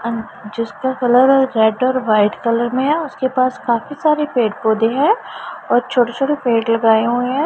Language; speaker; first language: Hindi; non-native, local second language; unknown